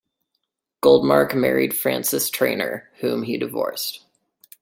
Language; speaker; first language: English; native; English